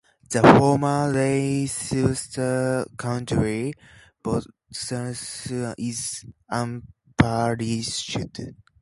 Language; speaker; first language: English; native; English